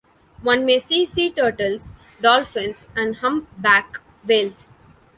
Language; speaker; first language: English; non-native, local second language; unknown